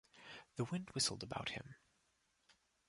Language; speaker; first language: English; native; English